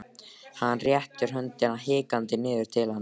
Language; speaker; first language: Icelandic; native; Icelandic